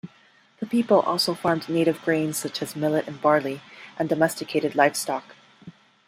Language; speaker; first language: English; non-native, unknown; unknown